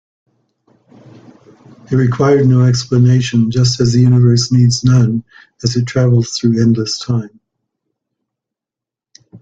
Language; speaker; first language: English; native; English